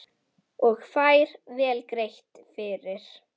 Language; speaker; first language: Icelandic; native; Icelandic